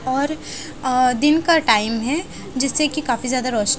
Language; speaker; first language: Hindi; native; Hindi